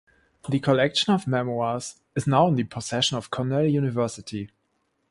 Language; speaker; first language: English; non-native, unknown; German